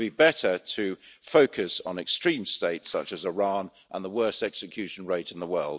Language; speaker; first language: English; native; English